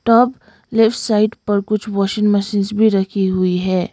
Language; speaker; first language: Hindi; non-native, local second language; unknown